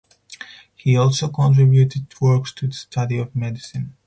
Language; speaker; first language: English; non-native, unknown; Spanish